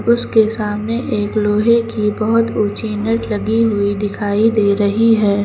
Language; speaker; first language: Hindi; native; Hindi